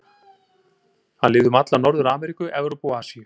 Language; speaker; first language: Icelandic; native; Icelandic